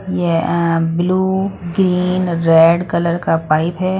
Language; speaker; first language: Hindi; non-native, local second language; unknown